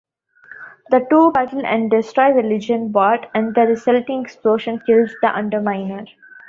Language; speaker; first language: English; non-native, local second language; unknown